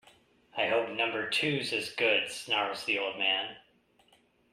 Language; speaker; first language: English; native; English